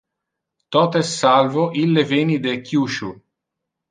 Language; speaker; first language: Interlingua; non-native, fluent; Italian